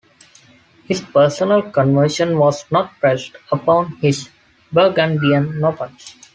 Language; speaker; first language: English; non-native, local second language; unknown